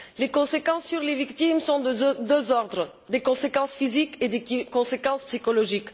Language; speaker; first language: French; non-native, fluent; Bulgarian